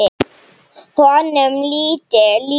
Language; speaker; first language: Icelandic; non-native, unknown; Slovenian